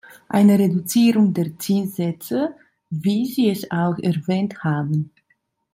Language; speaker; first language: German; non-native, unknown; Italian